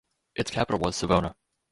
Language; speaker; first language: English; native; English